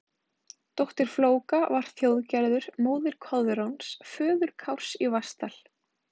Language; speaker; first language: Icelandic; native; Icelandic